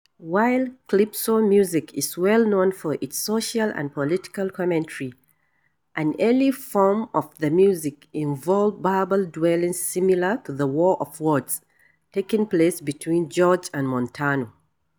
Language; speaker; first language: English; non-native, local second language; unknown